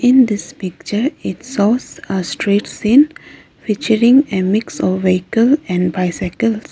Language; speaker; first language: English; non-native, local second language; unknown